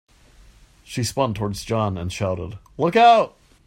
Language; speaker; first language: English; native; English